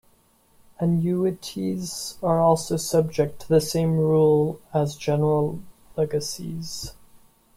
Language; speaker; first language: English; non-native, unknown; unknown